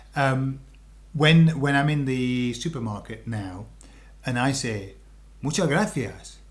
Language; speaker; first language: English; native; English